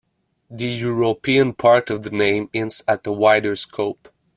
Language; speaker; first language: English; non-native, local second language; French